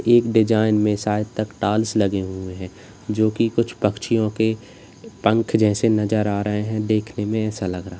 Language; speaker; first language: Hindi; native; Hindi